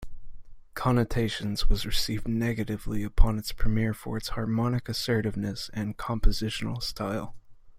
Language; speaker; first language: English; native; English